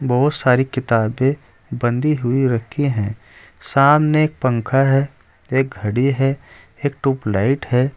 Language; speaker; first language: Hindi; native; Hindi